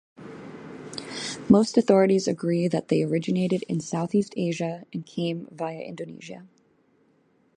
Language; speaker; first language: English; native; English